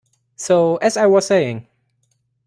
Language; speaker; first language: English; non-native, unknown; German